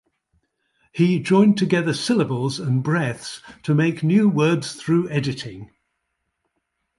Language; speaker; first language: English; native; English